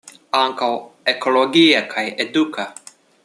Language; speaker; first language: Esperanto; non-native, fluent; Russian